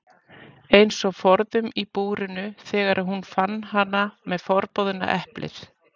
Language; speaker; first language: Icelandic; native; Icelandic